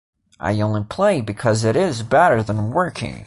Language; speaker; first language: English; non-native, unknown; Portuguese